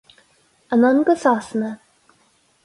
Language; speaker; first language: Irish; non-native, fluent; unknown